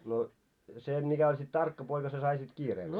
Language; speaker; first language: Finnish; early bilingual, heritage; Finnish